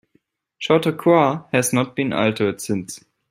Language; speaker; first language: English; non-native, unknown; German